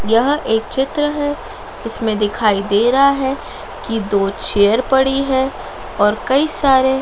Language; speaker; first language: Hindi; native; Hindi